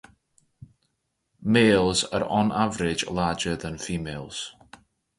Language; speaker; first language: English; native; English